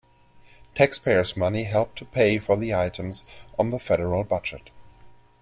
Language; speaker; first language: English; non-native, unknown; German